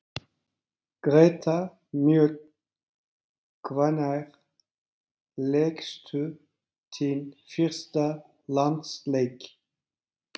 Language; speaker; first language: Icelandic; non-native, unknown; Turkish